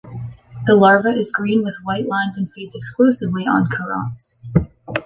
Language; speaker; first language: English; native; English